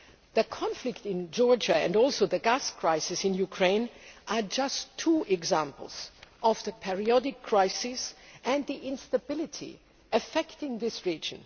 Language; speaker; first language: English; non-native, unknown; German